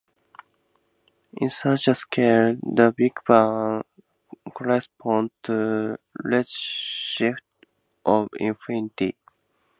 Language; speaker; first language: English; native; English